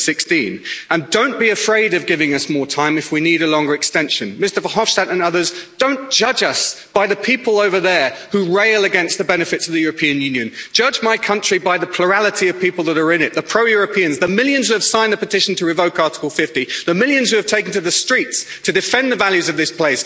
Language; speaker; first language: English; native; English